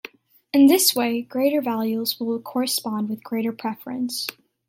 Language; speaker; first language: English; native; English